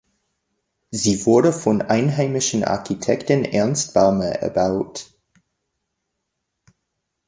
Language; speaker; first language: German; non-native, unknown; English